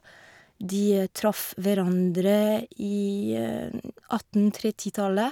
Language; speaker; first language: Norwegian; non-native, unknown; French